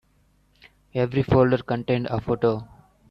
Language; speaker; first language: English; native; English